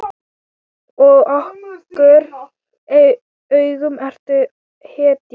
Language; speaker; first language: Icelandic; non-native, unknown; Thai